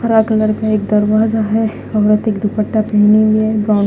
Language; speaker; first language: Hindi; non-native, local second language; Punjabi